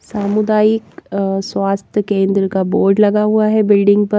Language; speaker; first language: Hindi; native; Hindi